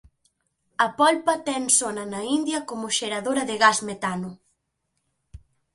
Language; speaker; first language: Galician; native; Galician